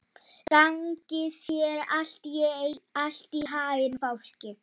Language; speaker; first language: Icelandic; non-native, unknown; Polish